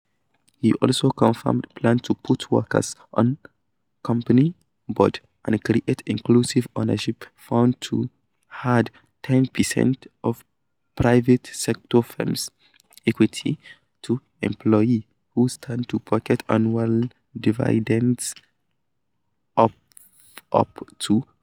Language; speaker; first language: English; non-native, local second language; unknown